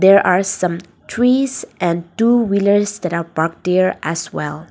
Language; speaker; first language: English; non-native, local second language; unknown